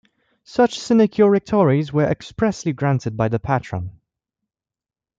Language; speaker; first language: English; non-native, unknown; French